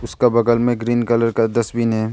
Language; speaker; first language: Hindi; early bilingual, other home language; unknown